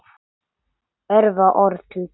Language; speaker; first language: Icelandic; non-native, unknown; English